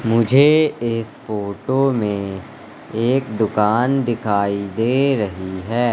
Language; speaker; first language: Hindi; native; Hindi